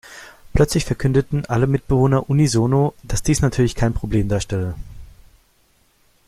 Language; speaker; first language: German; native; German